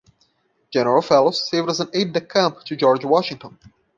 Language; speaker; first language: English; non-native, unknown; Portuguese